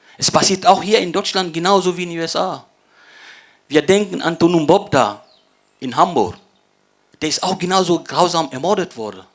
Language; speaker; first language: German; non-native, fluent; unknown